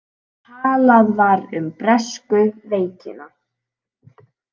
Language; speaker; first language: Icelandic; native; Icelandic